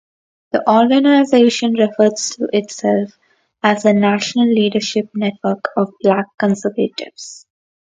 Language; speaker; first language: English; non-native, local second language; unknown